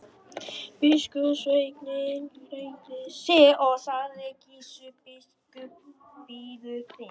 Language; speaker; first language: Icelandic; non-native, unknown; Vietnamese